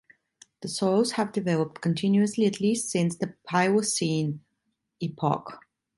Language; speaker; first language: English; non-native, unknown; Italian